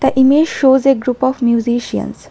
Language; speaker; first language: English; non-native, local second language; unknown